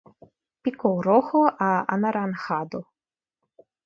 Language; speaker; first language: Spanish; non-native, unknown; Russian